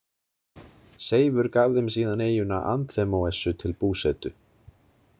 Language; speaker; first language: Icelandic; native; Icelandic